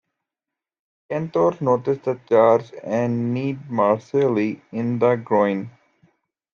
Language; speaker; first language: English; native; English